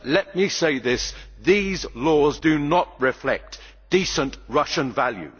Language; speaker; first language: English; native; English